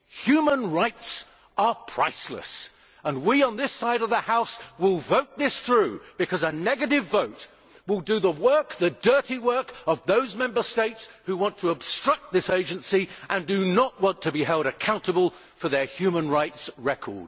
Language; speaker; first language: English; native; English